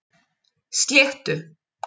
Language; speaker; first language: Icelandic; native; Icelandic